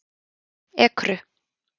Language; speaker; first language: Icelandic; native; Icelandic